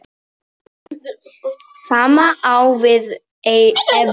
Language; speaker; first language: Icelandic; non-native, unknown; Polish